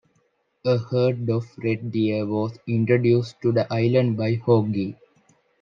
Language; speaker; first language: English; non-native, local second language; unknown